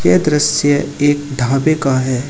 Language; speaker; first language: Hindi; native; Hindi